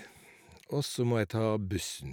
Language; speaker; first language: Norwegian; native; Norwegian